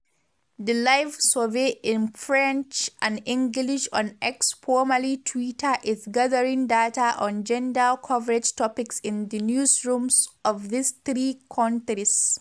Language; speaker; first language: English; non-native, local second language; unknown